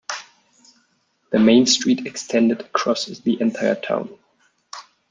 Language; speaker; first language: English; non-native, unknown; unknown